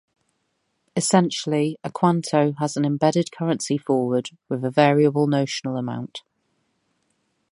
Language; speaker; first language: English; native; English